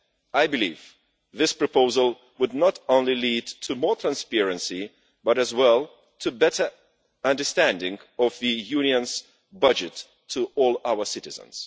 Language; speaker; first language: English; non-native, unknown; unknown